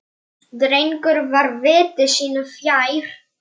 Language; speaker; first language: Icelandic; non-native, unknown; Polish